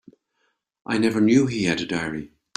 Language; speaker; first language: English; native; English